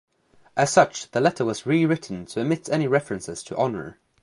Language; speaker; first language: English; native; English